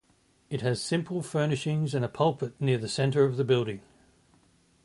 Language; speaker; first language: English; native; English